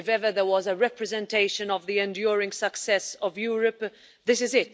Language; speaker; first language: English; non-native, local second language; Maltese